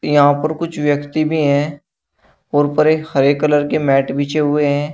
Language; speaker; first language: Hindi; native; Hindi